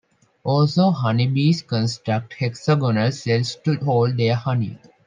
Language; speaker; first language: English; non-native, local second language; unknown